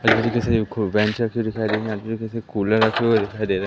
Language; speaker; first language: Hindi; native; Hindi